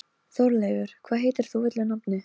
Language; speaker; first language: Icelandic; non-native, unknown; Polish